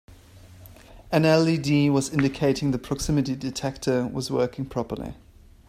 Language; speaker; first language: English; native; English